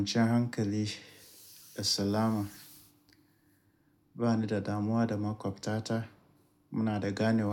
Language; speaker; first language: Hausa; native; Hausa